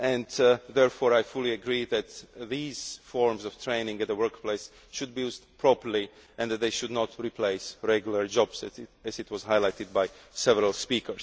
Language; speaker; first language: English; non-native, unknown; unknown